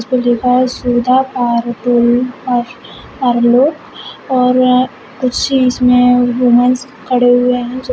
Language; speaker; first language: Hindi; native; Hindi